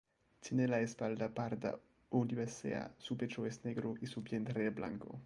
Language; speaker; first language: Spanish; non-native, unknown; French